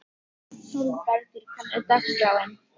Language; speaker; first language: Icelandic; native; Icelandic